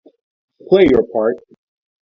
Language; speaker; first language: English; native; English